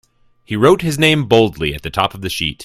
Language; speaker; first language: English; native; English